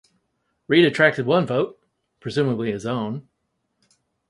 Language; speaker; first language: English; native; English